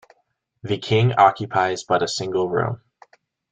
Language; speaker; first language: English; native; English